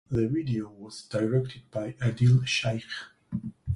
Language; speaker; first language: English; non-native, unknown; Georgian